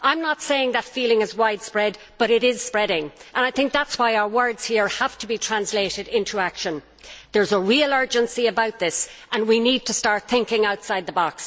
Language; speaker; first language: English; native; English